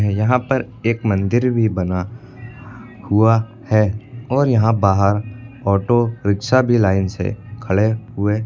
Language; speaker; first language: Hindi; native; Hindi